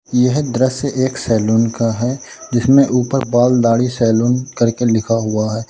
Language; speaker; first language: Hindi; native; Hindi